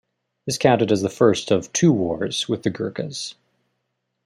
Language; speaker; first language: English; native; English